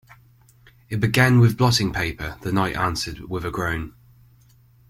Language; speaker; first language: English; native; English